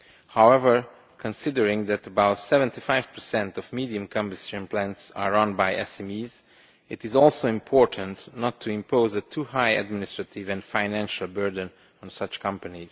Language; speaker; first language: English; non-native, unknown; Romanian